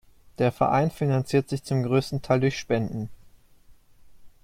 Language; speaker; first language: German; native; German